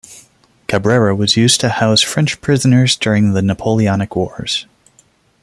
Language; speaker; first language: English; non-native, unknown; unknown